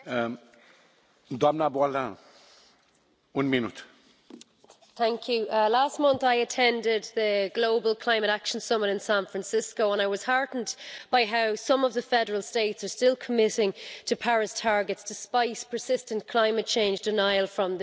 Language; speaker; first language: English; native; English